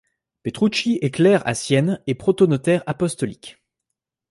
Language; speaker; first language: French; native; French